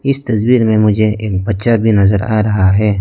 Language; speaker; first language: Hindi; non-native, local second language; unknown